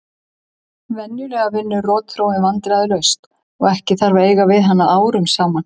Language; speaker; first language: Icelandic; native; Icelandic